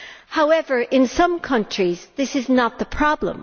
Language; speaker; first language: English; native; English